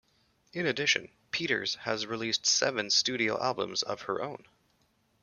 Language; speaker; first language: English; native; English